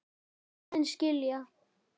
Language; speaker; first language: Icelandic; native; Icelandic